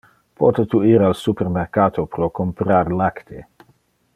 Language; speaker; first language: Interlingua; non-native, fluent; Dutch